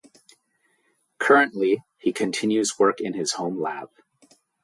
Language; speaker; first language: English; native; English